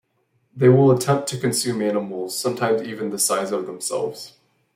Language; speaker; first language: English; native; English